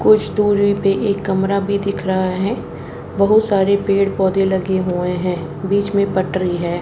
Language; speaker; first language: Hindi; native; Hindi